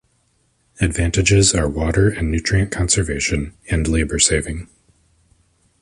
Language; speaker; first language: English; native; English